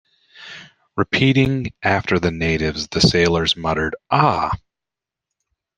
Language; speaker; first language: English; native; English